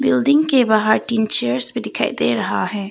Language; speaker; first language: Hindi; early bilingual, other home language; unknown